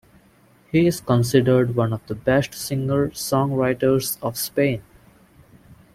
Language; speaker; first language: English; non-native, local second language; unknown